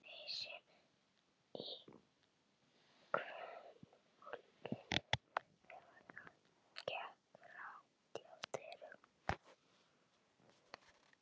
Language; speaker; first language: Icelandic; non-native, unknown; Chinese